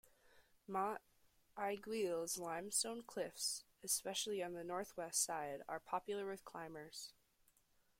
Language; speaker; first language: English; native; English